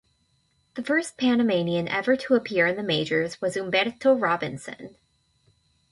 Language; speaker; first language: English; native; English